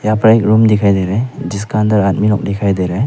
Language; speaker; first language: Hindi; non-native, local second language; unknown